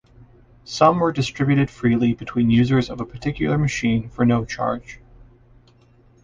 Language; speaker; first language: English; native; English